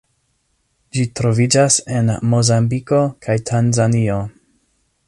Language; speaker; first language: Esperanto; non-native, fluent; English